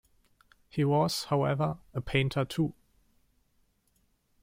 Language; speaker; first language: English; non-native, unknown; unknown